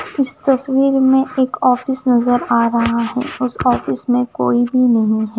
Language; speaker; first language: Hindi; non-native, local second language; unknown